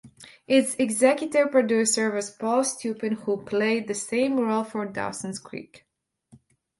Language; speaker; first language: English; non-native, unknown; Latvian